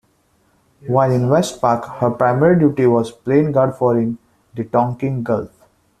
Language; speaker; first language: English; non-native, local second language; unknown